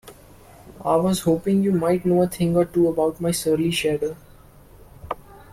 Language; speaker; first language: English; non-native, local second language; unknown